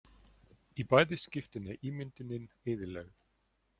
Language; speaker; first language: Icelandic; non-native, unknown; German